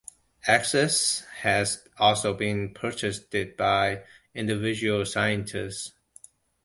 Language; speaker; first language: English; non-native, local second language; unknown